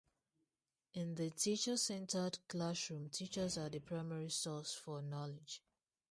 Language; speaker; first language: English; non-native, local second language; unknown